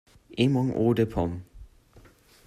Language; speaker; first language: French; non-native, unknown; German